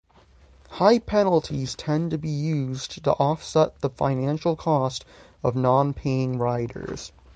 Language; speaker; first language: English; native; English